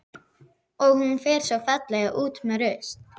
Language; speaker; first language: Icelandic; native; Icelandic